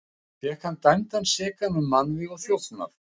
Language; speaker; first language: Icelandic; non-native, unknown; Russian